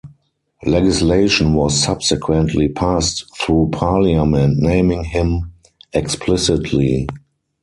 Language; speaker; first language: English; non-native, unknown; German